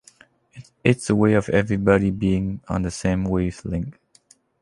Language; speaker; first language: English; non-native, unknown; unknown